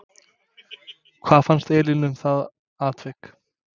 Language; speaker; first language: Icelandic; non-native, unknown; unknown